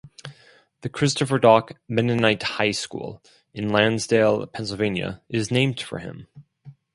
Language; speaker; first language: English; non-native, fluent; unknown